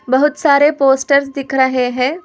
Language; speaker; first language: Hindi; non-native, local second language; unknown